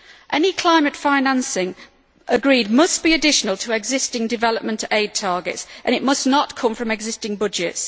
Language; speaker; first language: English; native; English